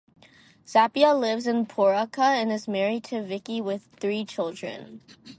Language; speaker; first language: English; non-native, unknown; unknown